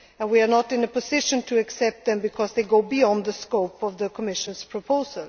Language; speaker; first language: English; non-native, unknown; Swedish